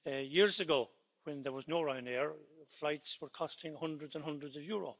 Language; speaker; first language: English; native; English